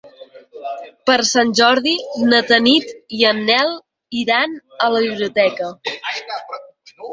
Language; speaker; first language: Catalan; native; Catalan